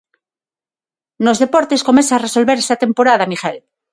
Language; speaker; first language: Galician; non-native, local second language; Spanish